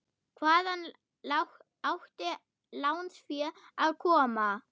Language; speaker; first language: Icelandic; non-native, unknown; German